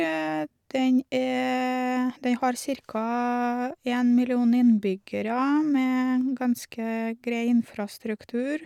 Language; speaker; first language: Norwegian; non-native, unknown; Russian